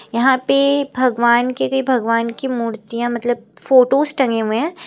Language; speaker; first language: Hindi; native; Hindi